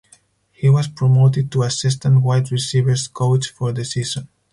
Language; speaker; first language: English; non-native, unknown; Spanish